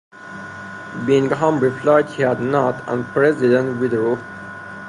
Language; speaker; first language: English; non-native, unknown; Persian